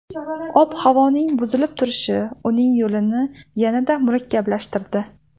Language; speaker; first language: Uzbek; native; Uzbek